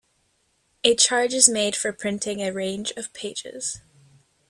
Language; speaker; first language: English; native; English